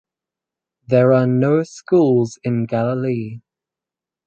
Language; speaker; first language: English; native; English